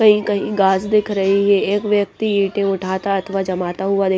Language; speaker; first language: Hindi; non-native, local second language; Punjabi